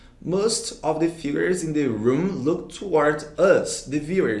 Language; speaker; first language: English; non-native, fluent; Portuguese